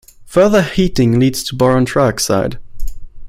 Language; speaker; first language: English; non-native, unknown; German